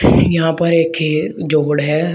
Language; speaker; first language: Hindi; native; Hindi